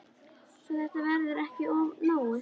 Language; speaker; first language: Icelandic; native; Icelandic